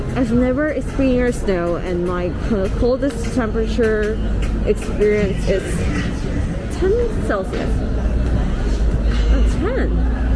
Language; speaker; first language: English; non-native, learner; Korean